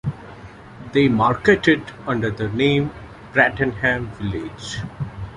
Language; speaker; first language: English; non-native, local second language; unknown